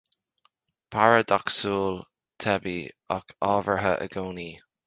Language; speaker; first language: Irish; native; Irish